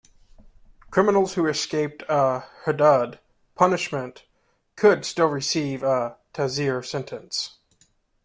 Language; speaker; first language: English; native; English